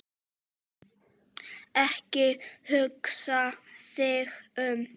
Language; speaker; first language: Icelandic; non-native, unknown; Czech